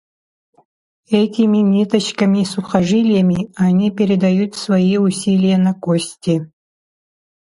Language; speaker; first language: Yakut; non-native, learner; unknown